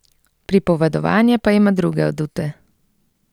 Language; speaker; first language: Slovenian; native; Slovenian